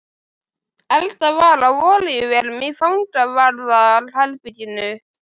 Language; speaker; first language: Icelandic; native; Icelandic